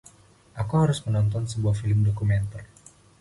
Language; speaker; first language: Indonesian; native; Indonesian